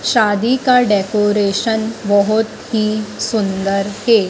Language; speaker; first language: Hindi; native; Hindi